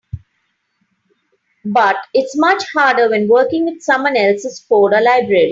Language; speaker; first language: English; non-native, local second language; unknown